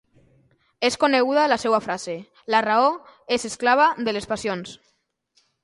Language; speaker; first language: Catalan; non-native, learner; Spanish